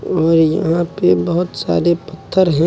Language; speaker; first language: Hindi; native; Hindi